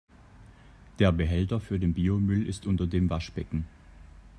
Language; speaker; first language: German; native; German